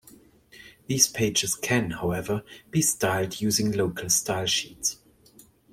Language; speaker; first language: English; non-native, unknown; German